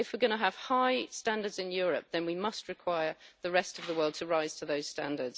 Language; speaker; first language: English; native; English